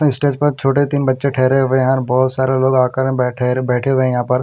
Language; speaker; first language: Hindi; non-native, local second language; Punjabi